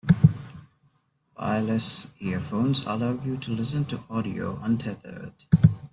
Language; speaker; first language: English; non-native, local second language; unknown